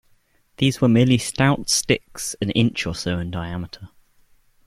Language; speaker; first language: English; native; English